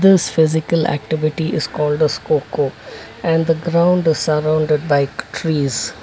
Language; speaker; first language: English; non-native, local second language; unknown